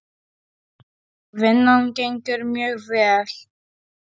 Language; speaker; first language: Icelandic; non-native, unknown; Polish